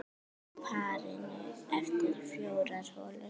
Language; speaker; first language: Icelandic; native; Icelandic